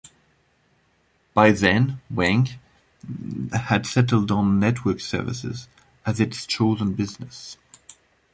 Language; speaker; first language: English; non-native, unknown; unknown